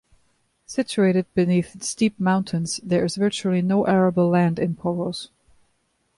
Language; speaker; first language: English; non-native, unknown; German